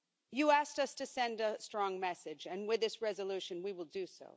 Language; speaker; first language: English; non-native, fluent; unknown